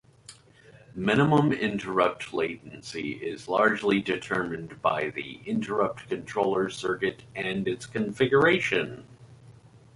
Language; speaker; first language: English; native; English